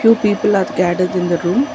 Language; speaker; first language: English; non-native, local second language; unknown